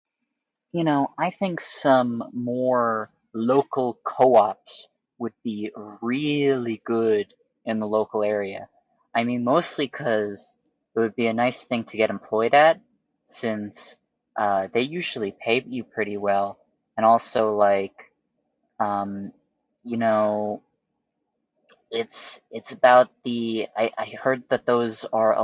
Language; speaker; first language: English; native; English